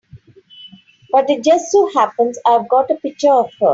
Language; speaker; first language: English; non-native, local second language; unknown